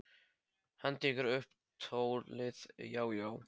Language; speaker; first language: Icelandic; non-native, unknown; Polish